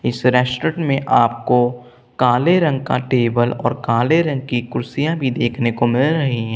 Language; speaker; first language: Hindi; non-native, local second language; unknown